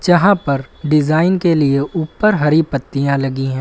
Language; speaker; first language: Hindi; native; Hindi